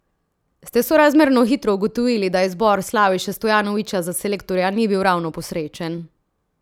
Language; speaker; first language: Slovenian; native; Slovenian